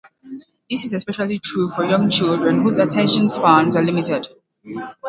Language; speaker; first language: English; native; English